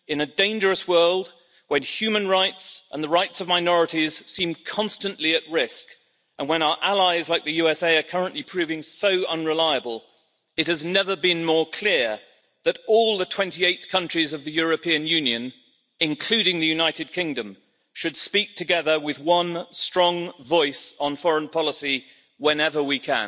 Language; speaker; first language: English; native; English